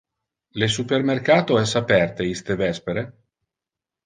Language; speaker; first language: Interlingua; non-native, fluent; Italian